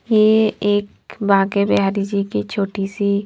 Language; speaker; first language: Hindi; non-native, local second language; Punjabi